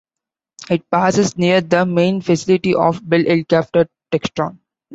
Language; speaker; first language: English; non-native, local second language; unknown